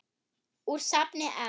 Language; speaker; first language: Icelandic; non-native, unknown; German